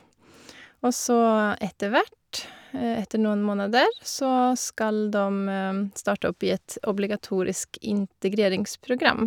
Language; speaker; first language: Norwegian; non-native, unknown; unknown